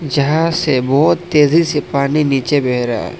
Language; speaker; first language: Hindi; non-native, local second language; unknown